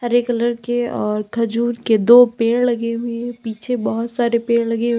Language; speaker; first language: Hindi; native; Hindi